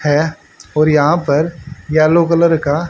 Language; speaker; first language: Hindi; native; Hindi